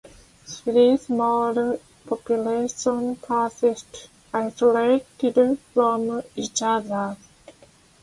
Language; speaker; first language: English; non-native, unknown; Japanese